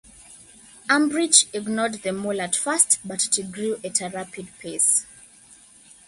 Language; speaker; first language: English; non-native, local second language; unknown